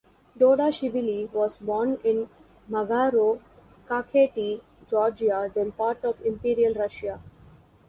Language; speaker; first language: English; non-native, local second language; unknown